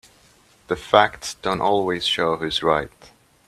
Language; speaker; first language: English; native; English